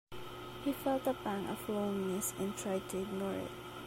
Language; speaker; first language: English; non-native, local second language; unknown